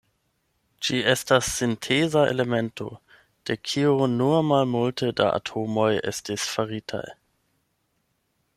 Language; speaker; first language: Esperanto; non-native, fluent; German